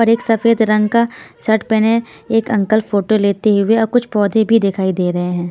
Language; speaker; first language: Hindi; non-native, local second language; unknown